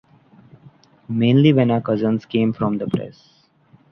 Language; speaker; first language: English; non-native, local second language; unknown